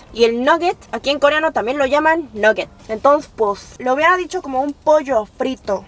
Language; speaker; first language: Spanish; early bilingual, other home language; Korean